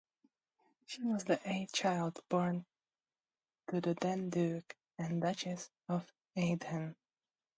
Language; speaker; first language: English; native; English